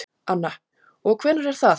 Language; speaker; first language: Icelandic; native; Icelandic